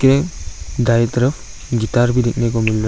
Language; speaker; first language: Hindi; non-native, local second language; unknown